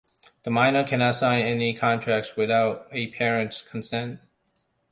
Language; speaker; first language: English; non-native, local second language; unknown